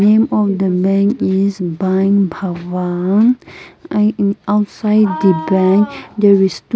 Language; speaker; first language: English; non-native, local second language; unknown